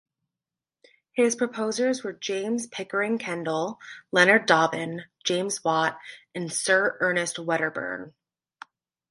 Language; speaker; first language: English; native; English